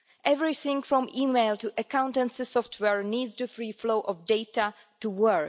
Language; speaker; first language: English; non-native, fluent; Czech